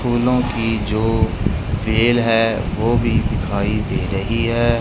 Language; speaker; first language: Hindi; non-native, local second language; Punjabi